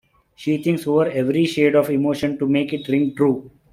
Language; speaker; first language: English; non-native, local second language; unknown